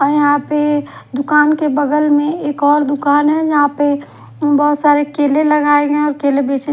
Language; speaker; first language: Hindi; non-native, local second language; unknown